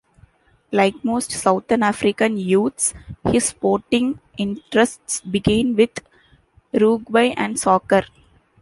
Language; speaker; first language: English; non-native, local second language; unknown